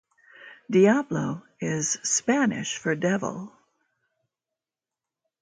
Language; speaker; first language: English; native; English